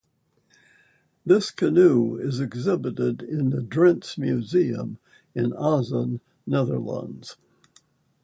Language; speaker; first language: English; native; English